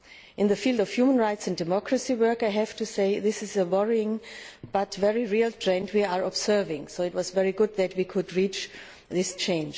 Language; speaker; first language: English; non-native, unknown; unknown